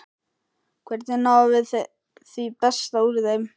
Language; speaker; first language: Icelandic; native; Icelandic